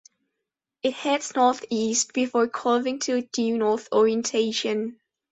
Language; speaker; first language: English; non-native, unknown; Spanish